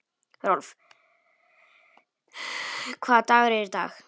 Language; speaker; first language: Icelandic; non-native, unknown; Polish